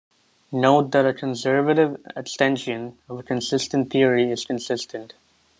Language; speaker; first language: English; native; English